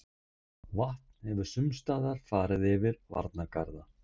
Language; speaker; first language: Icelandic; native; Icelandic